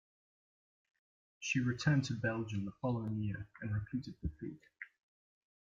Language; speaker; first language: English; native; English